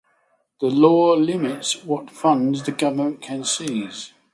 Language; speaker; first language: English; native; English